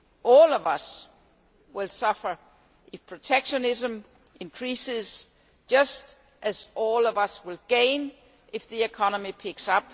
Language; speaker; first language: English; non-native, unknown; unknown